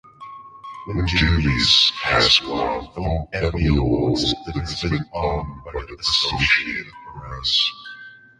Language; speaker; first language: English; non-native, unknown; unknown